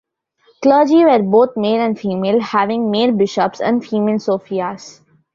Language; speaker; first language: English; non-native, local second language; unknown